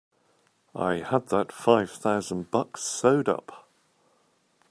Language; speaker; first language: English; native; English